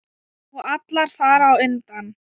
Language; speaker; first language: Icelandic; non-native, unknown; Thai